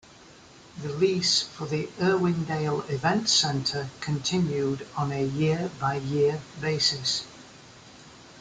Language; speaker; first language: English; native; English